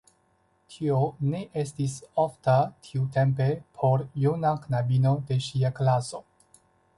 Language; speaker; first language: Esperanto; non-native, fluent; Chinese